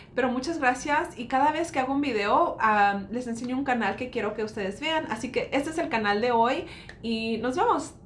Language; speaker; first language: Spanish; early bilingual, heritage; Spanish